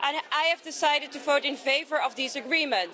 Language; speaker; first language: English; non-native, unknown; Dutch